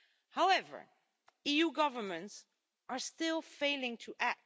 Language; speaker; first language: English; non-native, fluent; Dutch